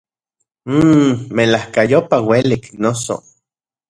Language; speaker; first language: Central Puebla Nahuatl; non-native, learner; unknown